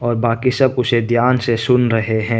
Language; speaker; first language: Hindi; non-native, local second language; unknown